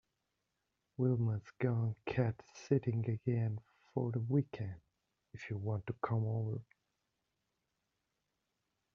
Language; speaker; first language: English; native; English